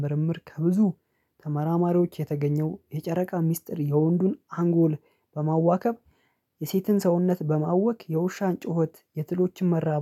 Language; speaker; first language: Amharic; non-native, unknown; Oromo